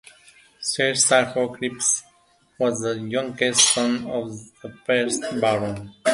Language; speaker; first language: English; non-native, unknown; Central Kurdish